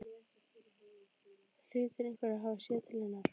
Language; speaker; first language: Icelandic; native; Icelandic